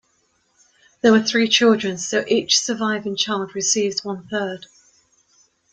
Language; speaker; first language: English; native; English